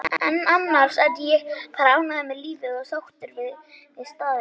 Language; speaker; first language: Icelandic; native; Icelandic